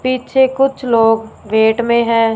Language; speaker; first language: Hindi; non-native, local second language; Punjabi